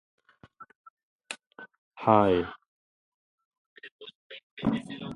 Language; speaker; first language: English; native; English